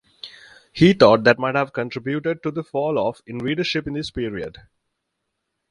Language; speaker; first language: English; native; English